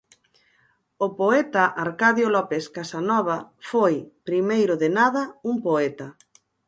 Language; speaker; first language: Galician; native; Galician